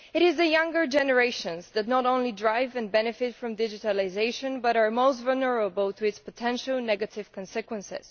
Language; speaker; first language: English; non-native, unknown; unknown